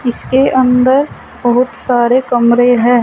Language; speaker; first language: Hindi; native; Hindi